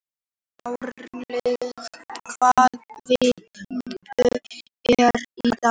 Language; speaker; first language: Icelandic; native; Icelandic